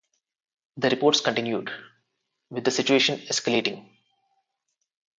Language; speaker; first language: English; non-native, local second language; Telugu